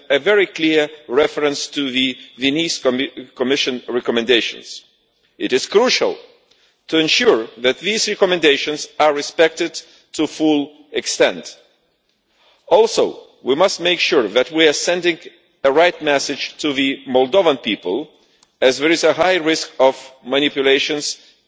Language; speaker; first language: English; non-native, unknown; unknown